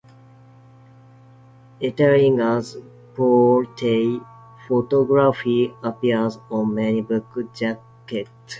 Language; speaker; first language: English; non-native, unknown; Japanese